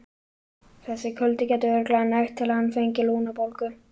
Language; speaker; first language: Icelandic; native; Icelandic